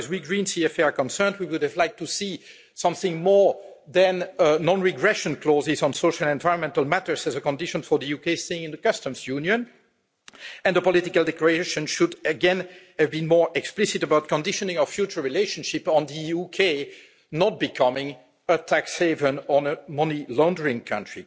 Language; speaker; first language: English; non-native, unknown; French